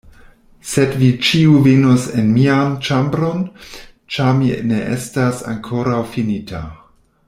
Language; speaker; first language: Esperanto; non-native, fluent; German